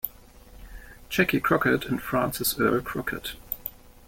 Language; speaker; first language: English; non-native, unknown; German